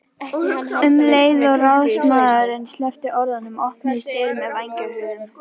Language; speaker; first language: Icelandic; native; Icelandic